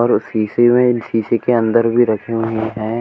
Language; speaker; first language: Hindi; native; Hindi